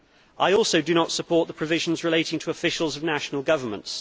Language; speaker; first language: English; native; English